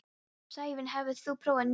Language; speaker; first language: Icelandic; non-native, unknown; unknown